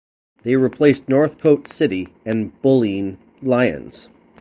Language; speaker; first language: English; native; English